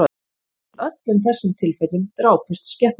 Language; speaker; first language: Icelandic; native; Icelandic